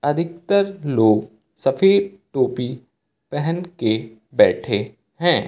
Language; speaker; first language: Hindi; native; Hindi